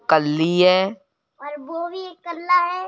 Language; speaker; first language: Hindi; native; Hindi